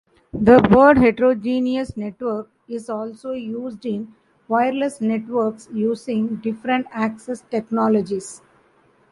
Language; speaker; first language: English; non-native, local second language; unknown